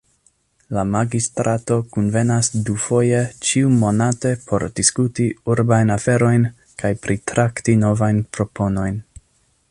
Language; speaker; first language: Esperanto; non-native, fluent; English